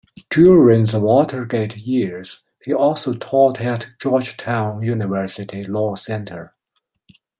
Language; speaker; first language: English; non-native, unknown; Chinese